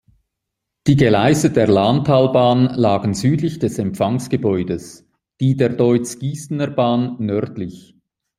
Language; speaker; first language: German; native; German